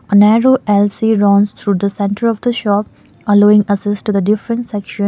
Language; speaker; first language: English; non-native, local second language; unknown